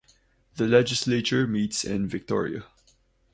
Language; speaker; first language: English; non-native, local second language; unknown